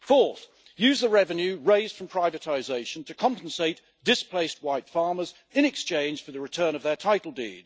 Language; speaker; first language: English; native; English